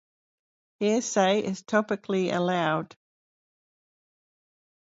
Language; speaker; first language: English; native; English